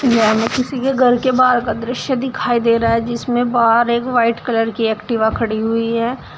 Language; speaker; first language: Hindi; native; Hindi